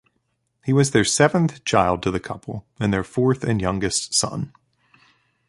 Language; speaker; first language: English; native; English